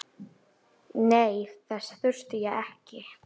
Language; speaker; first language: Icelandic; native; Icelandic